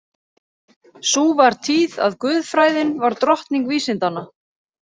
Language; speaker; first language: Icelandic; native; Icelandic